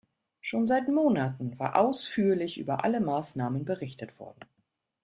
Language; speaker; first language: German; native; German